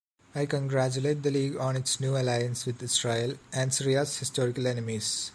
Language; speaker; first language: English; non-native, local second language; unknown